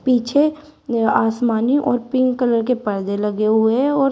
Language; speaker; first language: Hindi; native; Hindi